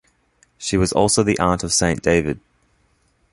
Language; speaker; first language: English; native; English